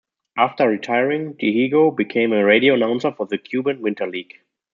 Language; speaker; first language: English; non-native, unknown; German